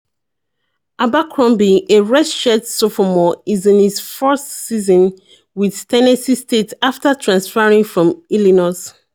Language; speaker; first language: English; non-native, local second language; Yoruba